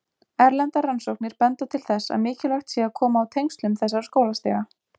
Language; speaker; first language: Icelandic; native; Icelandic